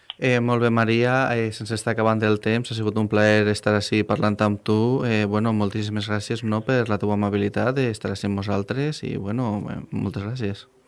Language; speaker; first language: Catalan; native; Catalan